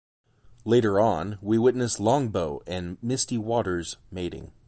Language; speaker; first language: English; native; English